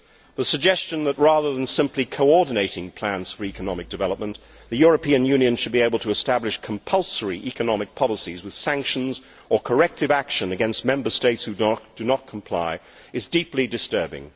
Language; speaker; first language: English; native; English